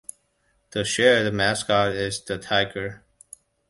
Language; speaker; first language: English; non-native, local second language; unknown